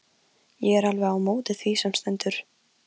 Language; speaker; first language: Icelandic; non-native, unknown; Polish